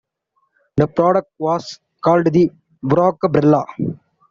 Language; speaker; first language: English; non-native, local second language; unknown